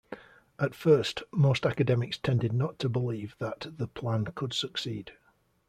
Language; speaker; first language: English; native; English